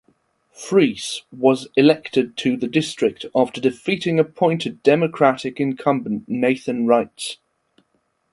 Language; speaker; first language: English; non-native, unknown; German